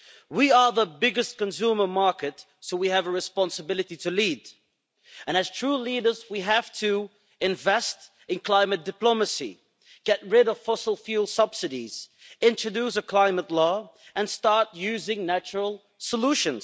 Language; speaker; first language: English; non-native, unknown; Dutch